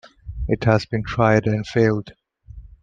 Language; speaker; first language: English; non-native, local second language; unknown